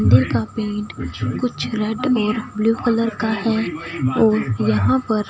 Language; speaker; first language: Hindi; non-native, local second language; Punjabi